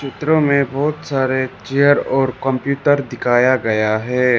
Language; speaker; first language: Hindi; non-native, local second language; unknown